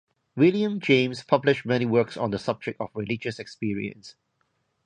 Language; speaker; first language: English; non-native, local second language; Cantonese